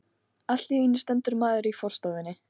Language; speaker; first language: Icelandic; non-native, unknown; Polish